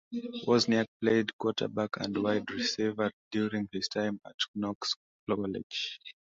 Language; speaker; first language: English; non-native, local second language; Swahili